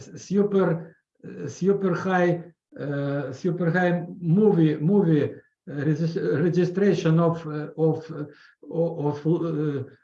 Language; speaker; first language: English; non-native, learner; Russian